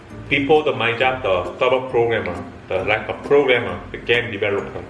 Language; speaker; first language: English; non-native, learner; Korean